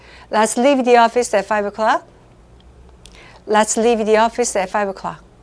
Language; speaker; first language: English; non-native, fluent; Korean